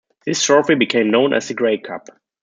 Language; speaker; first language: English; non-native, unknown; German